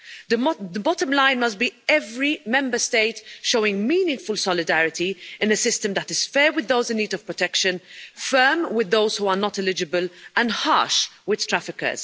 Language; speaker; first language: English; non-native, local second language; Maltese